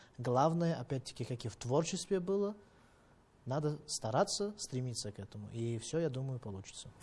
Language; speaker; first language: Russian; non-native, fluent; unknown